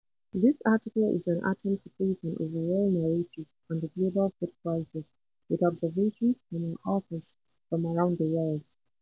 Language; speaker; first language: English; non-native, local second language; Hausa